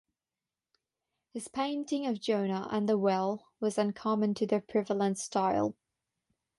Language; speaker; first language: English; non-native, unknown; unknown